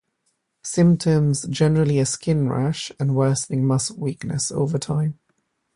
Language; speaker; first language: English; native; English